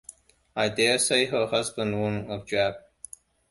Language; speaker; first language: English; non-native, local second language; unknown